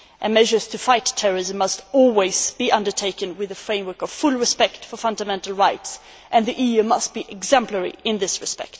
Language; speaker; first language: English; non-native, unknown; Swedish